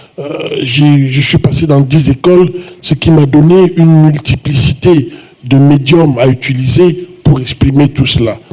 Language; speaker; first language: French; non-native, local second language; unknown